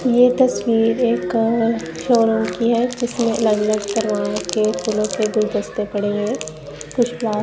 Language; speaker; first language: Hindi; non-native, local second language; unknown